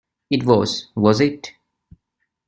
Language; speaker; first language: English; non-native, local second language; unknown